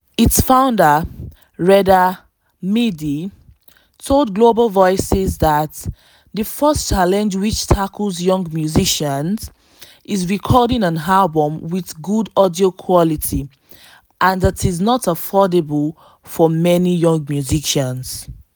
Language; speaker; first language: English; non-native, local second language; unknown